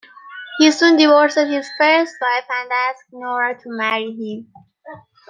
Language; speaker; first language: English; non-native, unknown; Persian